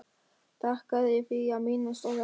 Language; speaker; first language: Icelandic; non-native, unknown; German